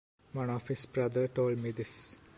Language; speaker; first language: English; non-native, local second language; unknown